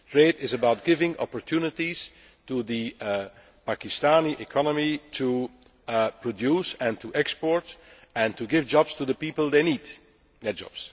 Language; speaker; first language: English; non-native, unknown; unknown